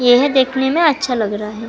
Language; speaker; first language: Hindi; non-native, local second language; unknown